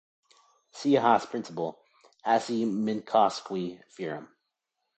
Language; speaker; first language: English; native; English